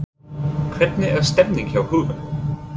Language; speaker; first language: Icelandic; non-native, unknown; English